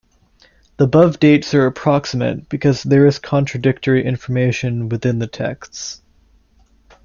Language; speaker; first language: English; native; English